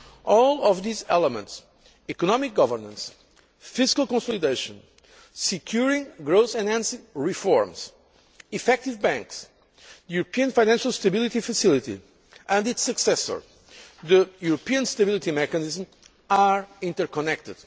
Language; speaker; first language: English; non-native, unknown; Portuguese